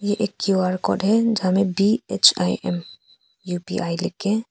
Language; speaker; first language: Hindi; non-native, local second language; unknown